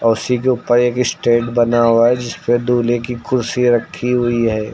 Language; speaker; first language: Hindi; native; Hindi